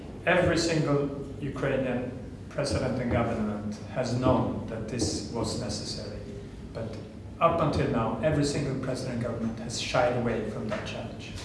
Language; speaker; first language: English; non-native, fluent; Swedish